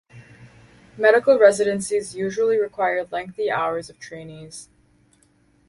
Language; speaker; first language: English; native; English